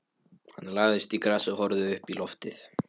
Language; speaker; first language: Icelandic; non-native, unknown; Polish